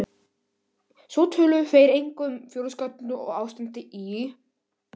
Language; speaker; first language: Icelandic; non-native, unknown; Polish